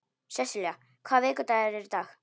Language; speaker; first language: Icelandic; non-native, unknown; Polish